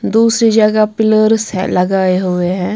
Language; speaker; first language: Hindi; non-native, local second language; Punjabi